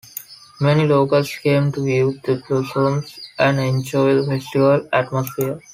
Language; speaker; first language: English; non-native, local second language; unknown